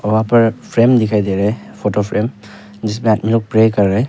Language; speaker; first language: Hindi; non-native, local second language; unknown